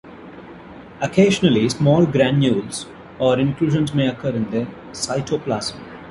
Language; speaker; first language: English; non-native, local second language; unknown